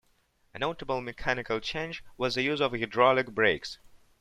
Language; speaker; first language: English; non-native, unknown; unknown